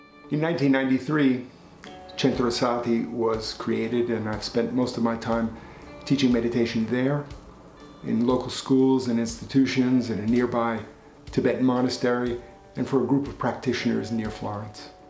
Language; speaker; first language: English; native; English